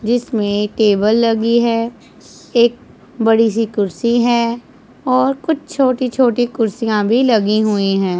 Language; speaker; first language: Hindi; non-native, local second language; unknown